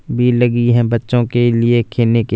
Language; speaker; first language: Hindi; non-native, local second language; Punjabi